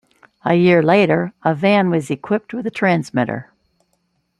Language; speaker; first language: English; native; English